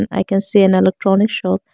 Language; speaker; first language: English; non-native, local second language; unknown